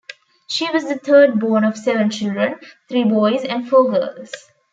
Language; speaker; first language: English; non-native, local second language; Tamil